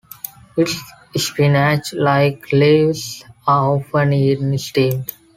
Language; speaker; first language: English; non-native, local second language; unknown